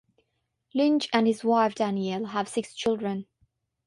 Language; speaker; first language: English; non-native, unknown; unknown